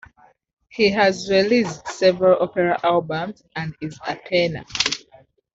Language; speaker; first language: English; non-native, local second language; Ganda